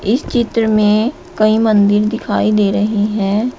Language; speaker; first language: Hindi; native; Hindi